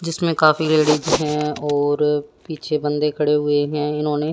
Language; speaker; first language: Hindi; native; Hindi